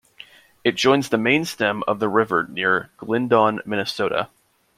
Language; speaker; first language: English; native; English